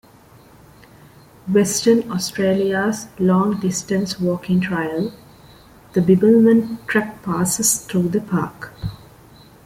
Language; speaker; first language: English; non-native, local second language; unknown